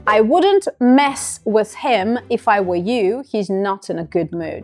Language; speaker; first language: English; non-native, fluent; Russian